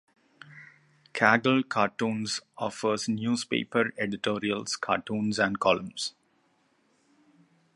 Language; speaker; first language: English; non-native, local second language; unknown